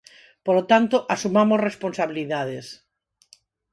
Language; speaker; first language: Galician; non-native, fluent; Spanish